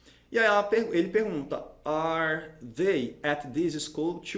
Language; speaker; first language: English; non-native, fluent; Portuguese